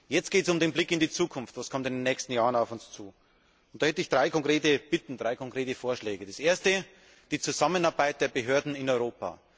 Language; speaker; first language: German; native; German